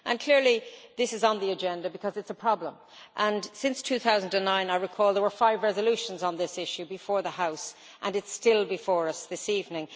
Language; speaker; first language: English; native; English